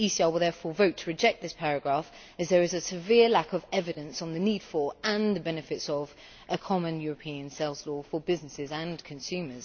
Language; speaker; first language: English; native; English